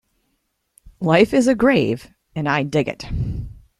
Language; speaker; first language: English; native; English